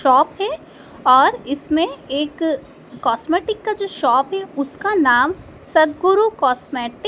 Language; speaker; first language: Hindi; native; Hindi